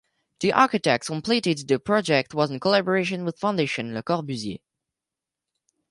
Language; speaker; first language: English; non-native, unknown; French